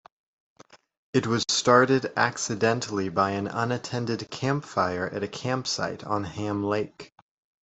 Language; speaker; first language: English; native; English